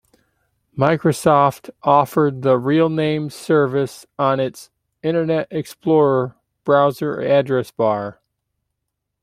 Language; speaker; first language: English; native; English